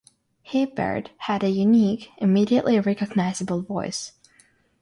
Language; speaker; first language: English; non-native, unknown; Russian